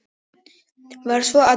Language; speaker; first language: Icelandic; non-native, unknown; Polish